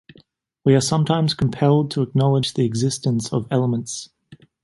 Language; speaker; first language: English; native; English